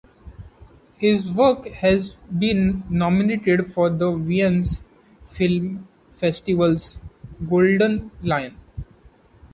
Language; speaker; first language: English; non-native, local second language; Marathi